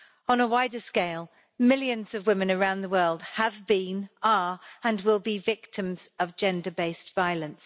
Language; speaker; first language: English; native; English